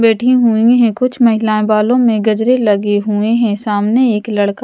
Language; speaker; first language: Hindi; non-native, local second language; Punjabi